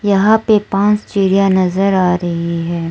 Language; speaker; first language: Hindi; non-native, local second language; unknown